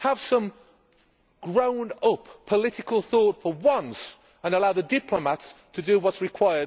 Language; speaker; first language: English; native; English